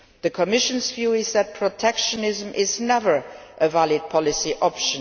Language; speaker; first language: English; non-native, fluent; Luxembourgish